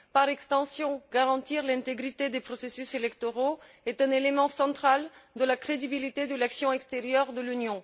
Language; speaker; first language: French; non-native, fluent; Bulgarian